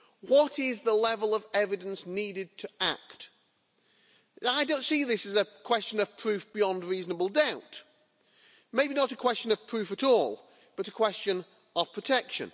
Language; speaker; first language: English; native; English